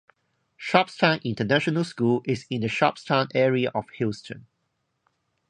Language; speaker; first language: English; non-native, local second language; Cantonese